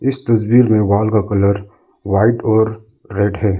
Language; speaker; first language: Hindi; non-native, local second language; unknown